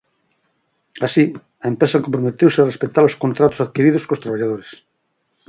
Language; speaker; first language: Galician; native; Galician